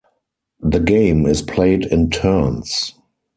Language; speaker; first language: English; non-native, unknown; German